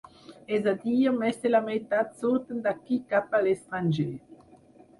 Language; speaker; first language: Catalan; non-native, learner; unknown